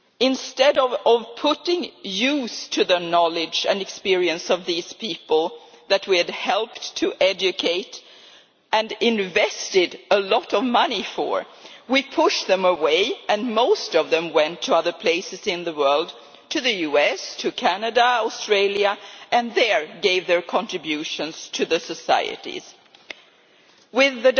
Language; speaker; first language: English; non-native, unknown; Swedish